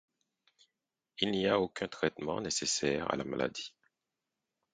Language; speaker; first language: French; non-native, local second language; Haitian Creole